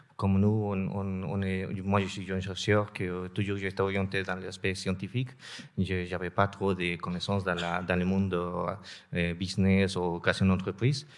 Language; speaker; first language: French; non-native, fluent; Spanish